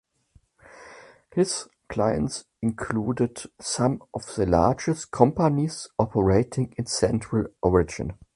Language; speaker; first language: English; non-native, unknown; German